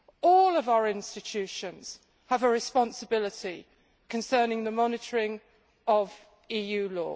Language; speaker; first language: English; native; English